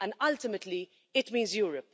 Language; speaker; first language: English; non-native, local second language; Maltese